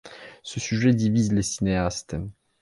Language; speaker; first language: French; non-native, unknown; Belarusian